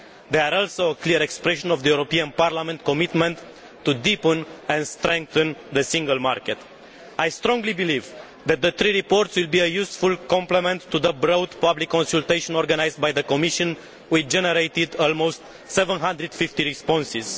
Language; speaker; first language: English; non-native, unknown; Romanian